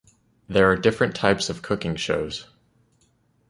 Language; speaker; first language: English; native; English